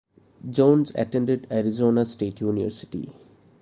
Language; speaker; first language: English; non-native, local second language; Malayalam